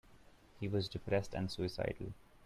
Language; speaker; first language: English; non-native, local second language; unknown